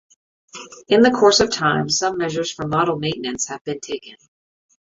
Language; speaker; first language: English; native; English